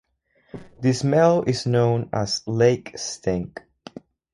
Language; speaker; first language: English; non-native, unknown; Spanish